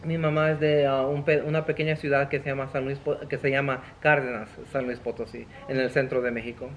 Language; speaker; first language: Spanish; early bilingual, heritage; Spanish